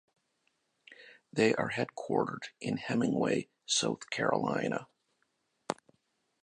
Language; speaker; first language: English; native; English